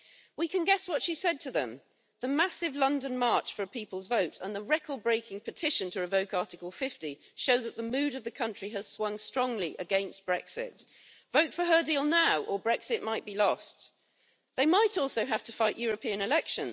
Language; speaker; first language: English; native; English